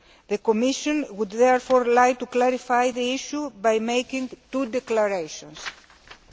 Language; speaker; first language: English; non-native, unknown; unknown